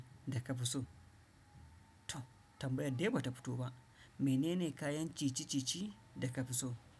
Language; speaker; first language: Hausa; non-native, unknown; Fula